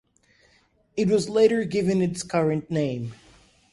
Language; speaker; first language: English; non-native, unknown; Spanish